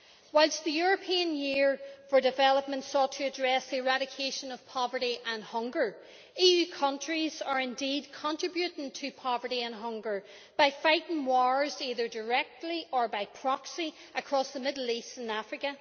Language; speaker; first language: English; native; English